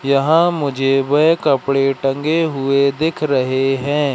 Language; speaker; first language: Hindi; native; Hindi